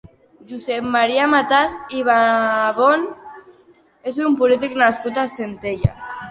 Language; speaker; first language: Catalan; non-native, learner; Spanish